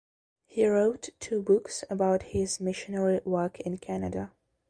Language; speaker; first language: English; non-native, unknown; Belarusian